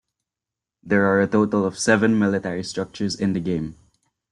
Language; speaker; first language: English; non-native, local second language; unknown